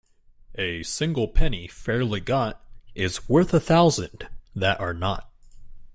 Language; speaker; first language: English; native; English